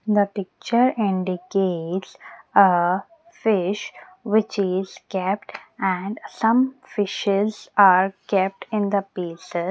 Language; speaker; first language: English; non-native, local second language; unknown